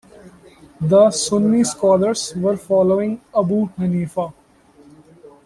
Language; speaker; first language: English; non-native, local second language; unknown